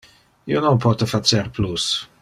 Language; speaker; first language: Interlingua; non-native, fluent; Dutch